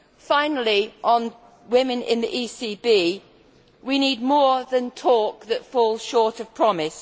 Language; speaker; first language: English; native; English